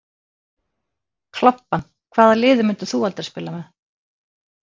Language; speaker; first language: Icelandic; native; Icelandic